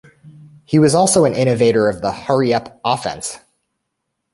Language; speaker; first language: English; native; English